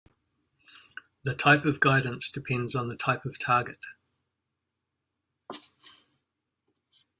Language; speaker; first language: English; native; English